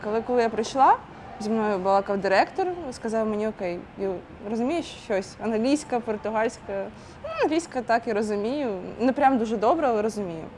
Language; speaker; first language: Ukrainian; non-native, local second language; Russian